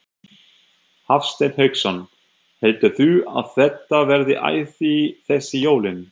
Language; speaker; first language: Icelandic; non-native, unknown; German